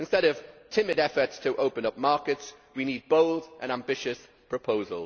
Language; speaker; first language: English; native; English